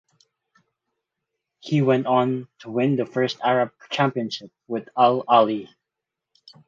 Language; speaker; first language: English; non-native, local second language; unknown